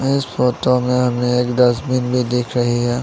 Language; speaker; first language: Hindi; non-native, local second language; Assamese